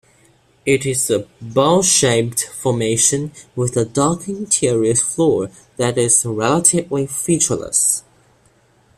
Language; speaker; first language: English; non-native, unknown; Chinese